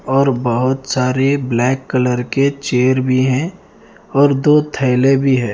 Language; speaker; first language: Hindi; non-native, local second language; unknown